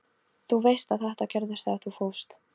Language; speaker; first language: Icelandic; non-native, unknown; Polish